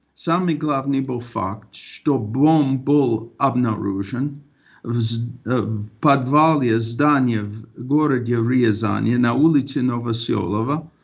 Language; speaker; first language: Russian; non-native, fluent; English